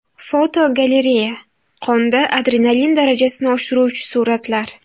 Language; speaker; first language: Uzbek; native; Uzbek